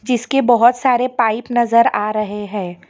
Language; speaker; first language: Hindi; non-native, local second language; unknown